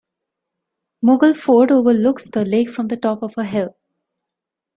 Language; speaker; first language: English; non-native, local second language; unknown